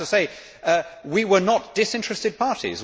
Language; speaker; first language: English; native; English